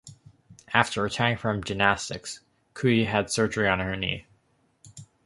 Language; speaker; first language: English; native; English